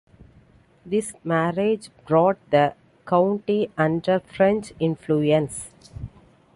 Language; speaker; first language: English; non-native, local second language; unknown